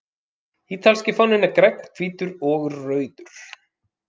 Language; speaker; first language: Icelandic; native; Icelandic